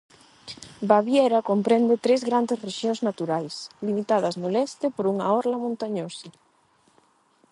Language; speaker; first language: Galician; non-native, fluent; Spanish